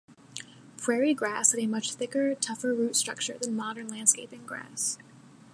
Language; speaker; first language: English; native; English